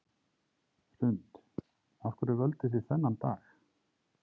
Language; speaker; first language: Icelandic; native; Icelandic